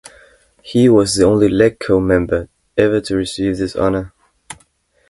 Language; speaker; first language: English; non-native, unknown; Danish